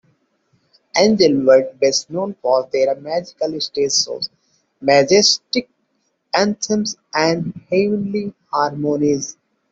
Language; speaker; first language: English; non-native, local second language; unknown